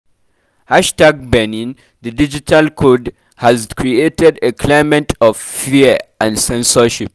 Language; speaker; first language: English; non-native, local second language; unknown